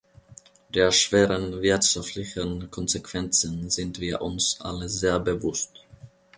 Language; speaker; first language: German; non-native, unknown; Finnish